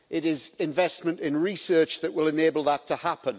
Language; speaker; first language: English; native; English